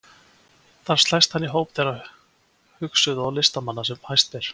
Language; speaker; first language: Icelandic; native; Icelandic